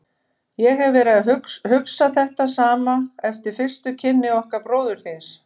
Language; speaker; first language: Icelandic; native; Icelandic